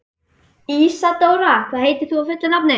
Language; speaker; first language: Icelandic; native; Icelandic